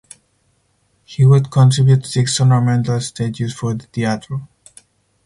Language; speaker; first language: English; non-native, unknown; Spanish